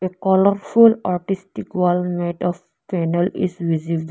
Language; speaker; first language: English; non-native, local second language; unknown